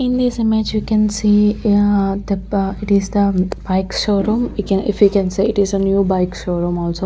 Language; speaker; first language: English; non-native, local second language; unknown